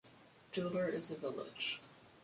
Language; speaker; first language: English; native; English